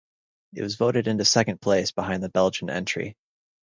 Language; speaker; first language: English; native; English